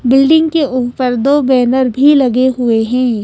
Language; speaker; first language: Hindi; native; Hindi